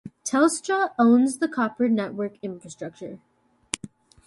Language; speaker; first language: English; native; English